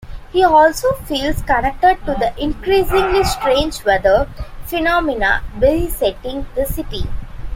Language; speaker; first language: English; non-native, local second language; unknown